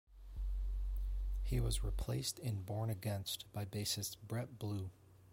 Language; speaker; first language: English; native; English